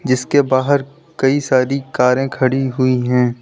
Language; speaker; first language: Hindi; native; Hindi